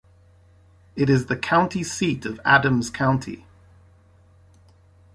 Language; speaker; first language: English; native; English